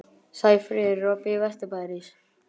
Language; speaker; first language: Icelandic; native; Icelandic